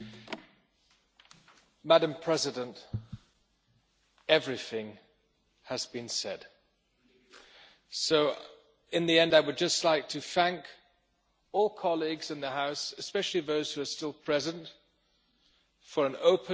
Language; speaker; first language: English; non-native, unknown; German